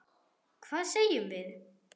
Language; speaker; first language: Icelandic; non-native, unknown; German